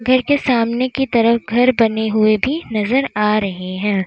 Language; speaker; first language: Hindi; native; Hindi